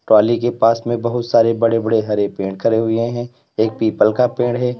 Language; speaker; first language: Hindi; native; Hindi